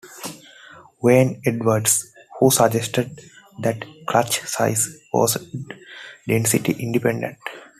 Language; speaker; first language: English; non-native, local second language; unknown